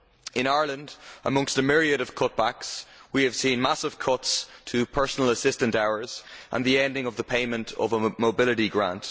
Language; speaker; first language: English; native; English